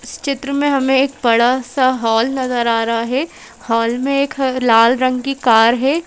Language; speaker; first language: Hindi; native; Hindi